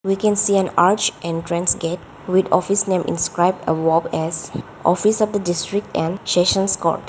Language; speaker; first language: English; non-native, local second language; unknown